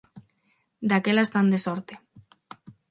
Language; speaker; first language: Galician; non-native, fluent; Spanish